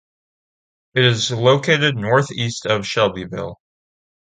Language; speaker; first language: English; native; English